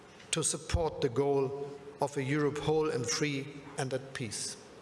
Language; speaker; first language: English; non-native, fluent; German